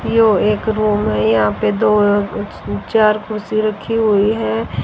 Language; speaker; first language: Hindi; native; Hindi